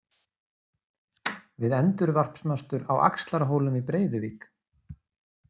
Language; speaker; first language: Icelandic; native; Icelandic